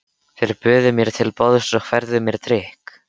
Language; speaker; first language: Icelandic; native; Icelandic